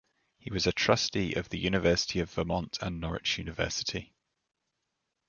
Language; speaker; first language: English; native; English